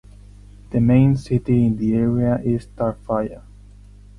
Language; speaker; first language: English; non-native, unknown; Spanish